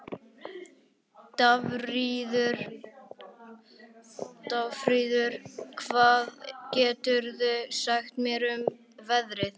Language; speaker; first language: Icelandic; native; Icelandic